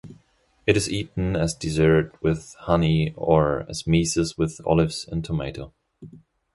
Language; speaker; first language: English; non-native, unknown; German